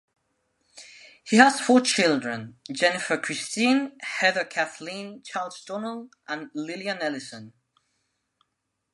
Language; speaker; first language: English; non-native, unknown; Spanish